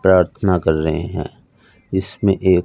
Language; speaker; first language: Hindi; non-native, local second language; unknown